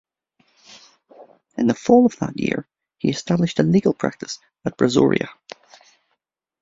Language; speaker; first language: English; native; English